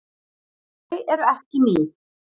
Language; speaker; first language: Icelandic; native; Icelandic